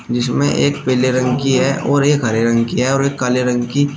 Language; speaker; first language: Hindi; native; Hindi